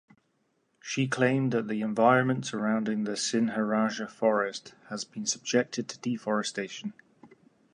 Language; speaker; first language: English; native; English